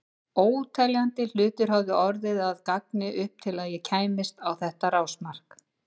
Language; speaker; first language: Icelandic; native; Icelandic